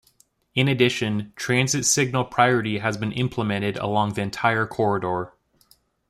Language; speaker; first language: English; native; English